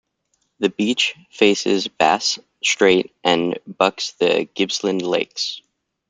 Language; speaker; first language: English; native; English